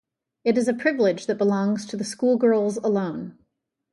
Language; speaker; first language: English; native; English